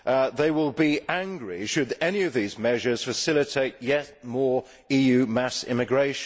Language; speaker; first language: English; native; English